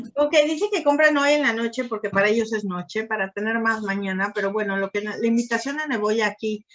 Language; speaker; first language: Spanish; native; Spanish